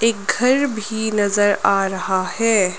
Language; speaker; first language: Hindi; non-native, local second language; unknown